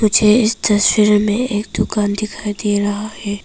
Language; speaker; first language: Hindi; non-native, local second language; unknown